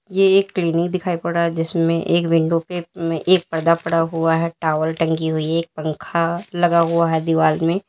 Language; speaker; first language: Hindi; native; Hindi